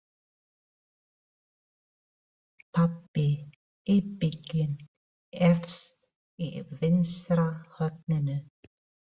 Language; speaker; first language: Icelandic; non-native, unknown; Filipino